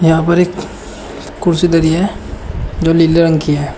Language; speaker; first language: Hindi; native; Hindi